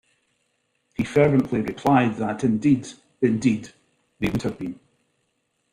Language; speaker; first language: English; native; English